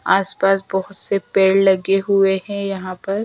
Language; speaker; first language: Hindi; native; Hindi